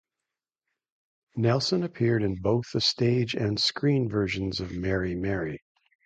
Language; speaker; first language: English; native; English